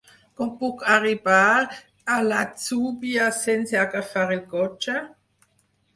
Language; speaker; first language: Catalan; non-native, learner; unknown